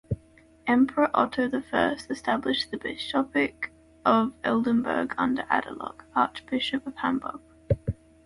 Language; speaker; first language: English; native; English